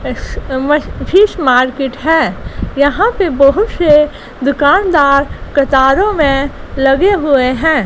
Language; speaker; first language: Hindi; non-native, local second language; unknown